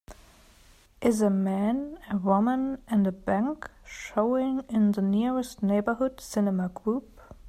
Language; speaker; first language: English; non-native, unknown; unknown